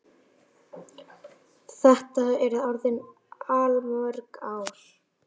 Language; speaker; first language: Icelandic; native; Icelandic